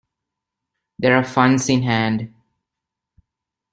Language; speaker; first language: English; non-native, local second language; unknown